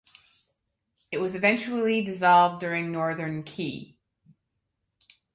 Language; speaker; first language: English; native; English